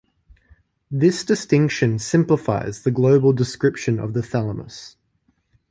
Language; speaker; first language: English; native; English